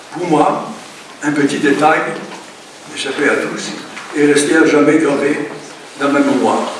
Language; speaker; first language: French; non-native, fluent; Greek